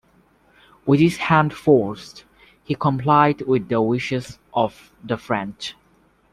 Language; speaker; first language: English; native; English